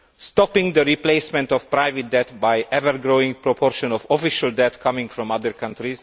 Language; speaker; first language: English; non-native, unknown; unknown